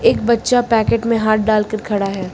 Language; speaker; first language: Hindi; native; Hindi